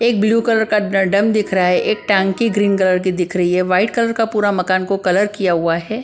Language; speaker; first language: Hindi; non-native, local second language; Punjabi